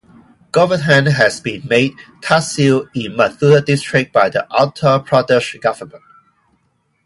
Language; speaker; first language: English; non-native, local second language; Cantonese